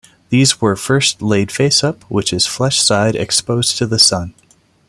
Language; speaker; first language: English; non-native, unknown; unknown